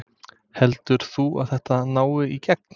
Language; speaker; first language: Icelandic; non-native, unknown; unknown